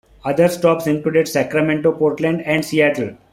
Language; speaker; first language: English; non-native, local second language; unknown